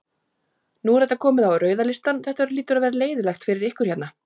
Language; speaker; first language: Icelandic; native; Icelandic